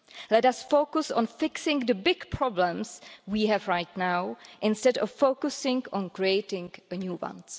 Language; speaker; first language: English; non-native, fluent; Czech